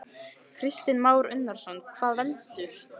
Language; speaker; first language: Icelandic; native; Icelandic